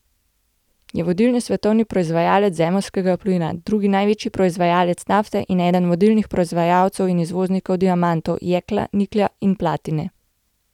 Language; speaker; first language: Slovenian; native; Slovenian